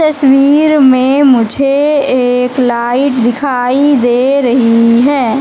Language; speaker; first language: Hindi; native; Hindi